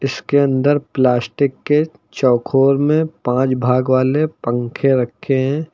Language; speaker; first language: Hindi; native; Hindi